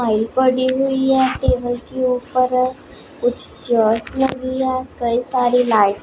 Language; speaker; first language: Hindi; non-native, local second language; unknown